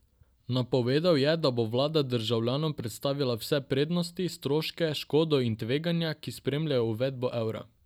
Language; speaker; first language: Slovenian; non-native, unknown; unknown